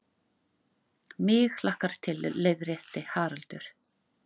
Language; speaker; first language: Icelandic; native; Icelandic